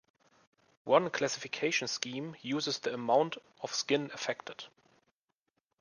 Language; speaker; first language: English; non-native, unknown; German